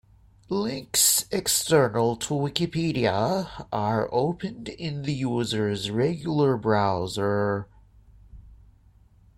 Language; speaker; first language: English; native; English